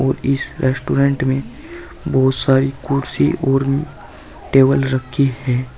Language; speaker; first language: Hindi; native; Hindi